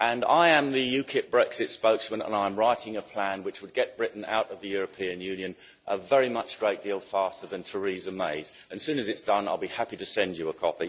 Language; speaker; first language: English; native; English